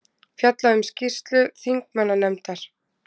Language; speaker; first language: Icelandic; native; Icelandic